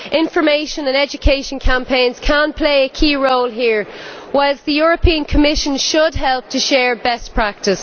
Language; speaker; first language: English; native; English